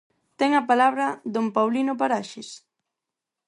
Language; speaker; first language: Galician; non-native, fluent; Spanish